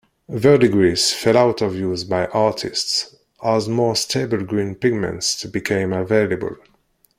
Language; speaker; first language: English; non-native, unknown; Kabyle